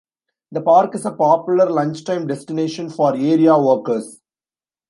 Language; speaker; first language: English; non-native, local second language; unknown